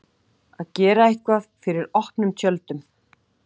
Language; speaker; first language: Icelandic; native; Icelandic